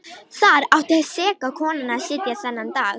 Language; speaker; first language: Icelandic; non-native, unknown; Romanian